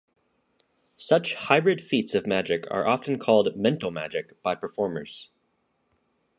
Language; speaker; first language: English; native; English